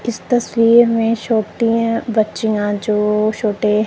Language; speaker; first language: Hindi; non-native, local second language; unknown